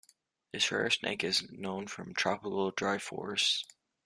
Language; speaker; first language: English; native; English